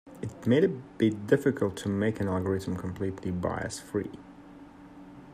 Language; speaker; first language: English; native; English